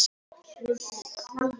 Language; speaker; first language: Icelandic; non-native, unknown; Polish